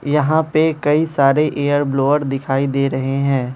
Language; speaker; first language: Hindi; non-native, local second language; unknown